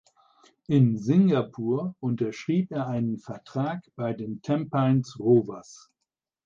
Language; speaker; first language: German; native; German